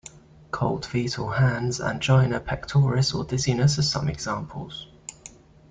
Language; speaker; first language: English; native; English